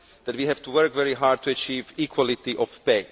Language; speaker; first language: English; non-native, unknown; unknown